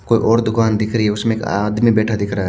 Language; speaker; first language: Hindi; native; Hindi